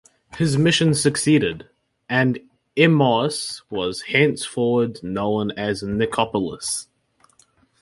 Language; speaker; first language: English; native; English